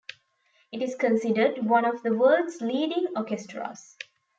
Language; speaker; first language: English; non-native, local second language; Tamil